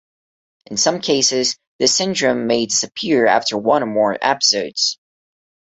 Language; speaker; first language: English; non-native, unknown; Portuguese